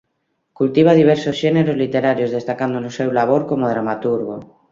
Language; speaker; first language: Galician; native; Galician